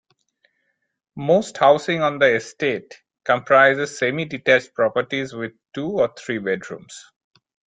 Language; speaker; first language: English; non-native, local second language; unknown